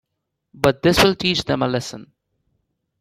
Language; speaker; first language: English; non-native, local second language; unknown